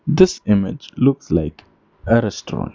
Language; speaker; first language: English; non-native, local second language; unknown